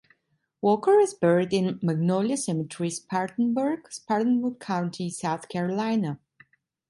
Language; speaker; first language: English; non-native, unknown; Italian